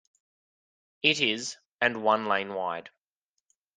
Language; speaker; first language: English; native; English